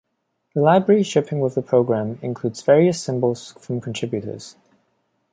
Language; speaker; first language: English; non-native, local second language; Cantonese